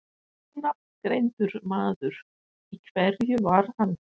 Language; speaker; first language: Icelandic; non-native, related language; Danish